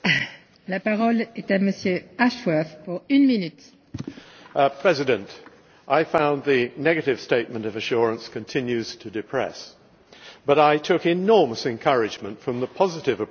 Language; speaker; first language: English; native; English